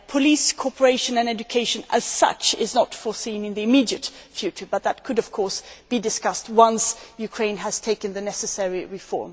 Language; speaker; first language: English; native; English